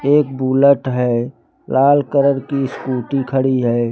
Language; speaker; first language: Hindi; native; Hindi